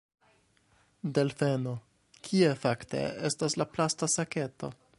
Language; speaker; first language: Esperanto; non-native, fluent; English